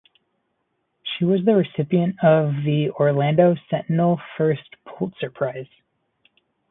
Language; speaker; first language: English; native; English